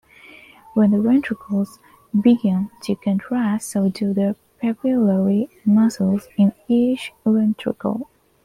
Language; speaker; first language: English; non-native, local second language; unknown